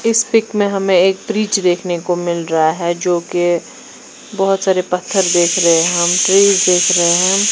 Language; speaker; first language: Hindi; non-native, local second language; Punjabi